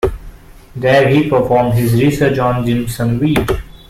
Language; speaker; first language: English; non-native, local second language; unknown